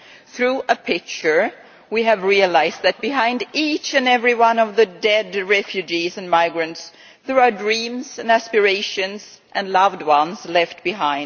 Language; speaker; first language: English; non-native, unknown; Swedish